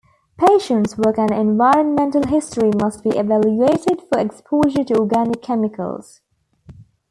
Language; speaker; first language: English; native; English